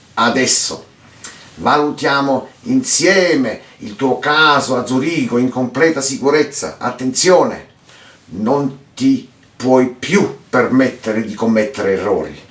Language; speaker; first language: Italian; early bilingual, heritage; Italian